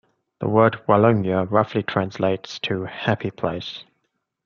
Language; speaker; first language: English; native; English